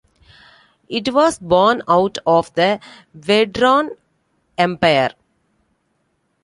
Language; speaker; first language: English; non-native, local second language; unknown